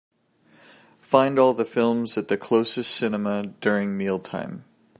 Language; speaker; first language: English; native; English